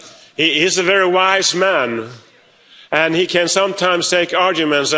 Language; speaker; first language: English; non-native, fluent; Swedish